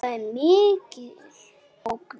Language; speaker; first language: Icelandic; native; Icelandic